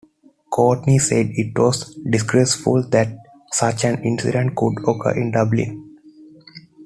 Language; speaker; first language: English; non-native, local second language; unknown